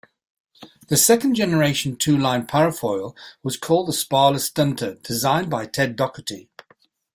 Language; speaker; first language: English; native; English